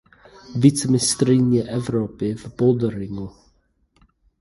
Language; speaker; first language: Czech; non-native, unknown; English